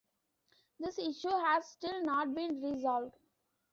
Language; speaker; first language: English; non-native, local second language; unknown